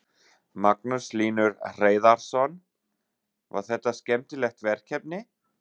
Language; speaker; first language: Icelandic; non-native, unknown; German